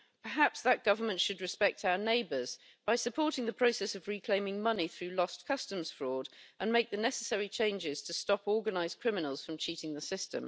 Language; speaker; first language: English; native; English